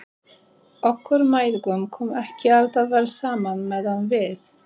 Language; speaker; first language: Icelandic; non-native, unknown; Polish